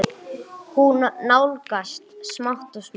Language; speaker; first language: Icelandic; non-native, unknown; English